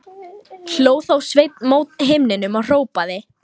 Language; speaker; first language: Icelandic; non-native, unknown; Lithuanian